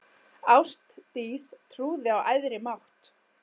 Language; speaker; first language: Icelandic; native; Icelandic